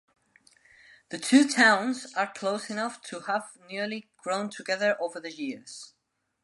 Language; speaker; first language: English; non-native, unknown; Spanish